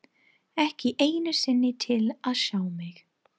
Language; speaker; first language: Icelandic; non-native, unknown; English